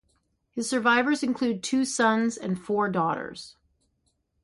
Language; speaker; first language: English; native; English